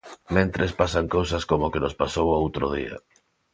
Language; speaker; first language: Galician; non-native, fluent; Spanish